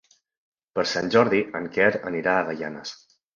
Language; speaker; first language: Catalan; native; Catalan